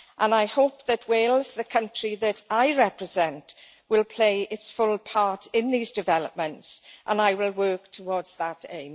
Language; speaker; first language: English; native; English